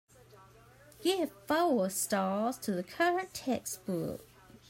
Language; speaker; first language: English; native; English